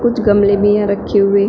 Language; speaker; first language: Hindi; native; Hindi